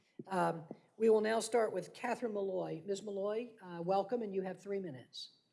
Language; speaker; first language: English; native; English